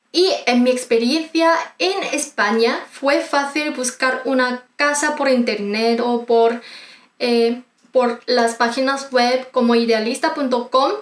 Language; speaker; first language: Spanish; non-native, fluent; Korean